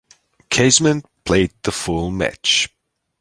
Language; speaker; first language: English; non-native, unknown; German